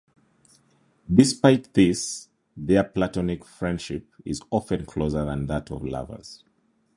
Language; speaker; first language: English; non-native, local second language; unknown